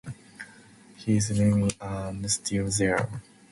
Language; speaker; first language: English; non-native, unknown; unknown